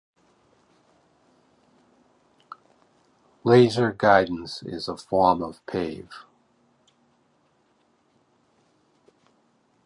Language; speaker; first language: English; native; English